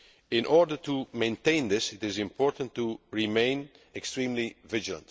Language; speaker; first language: English; non-native, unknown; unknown